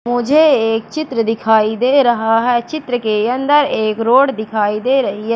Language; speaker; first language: Hindi; native; Hindi